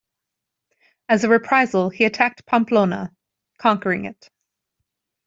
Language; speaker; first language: English; native; English